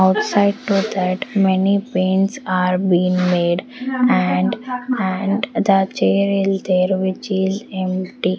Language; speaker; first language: English; non-native, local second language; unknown